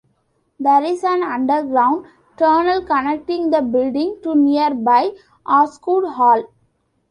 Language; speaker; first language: English; non-native, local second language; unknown